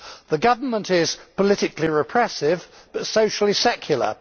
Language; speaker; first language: English; native; English